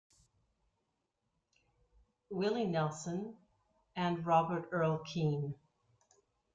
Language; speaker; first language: English; native; English